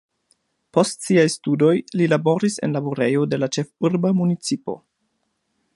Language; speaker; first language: Esperanto; non-native, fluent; German